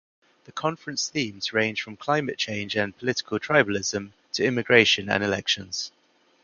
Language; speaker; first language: English; native; English